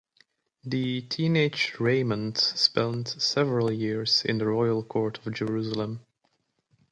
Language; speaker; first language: English; native; English